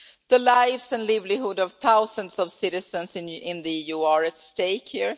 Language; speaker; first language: English; non-native, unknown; Swedish